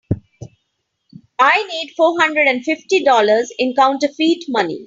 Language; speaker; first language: English; non-native, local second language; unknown